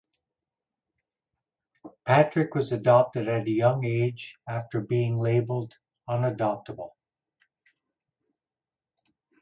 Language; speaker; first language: English; native; English